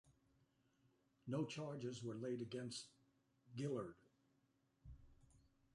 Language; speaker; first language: English; native; English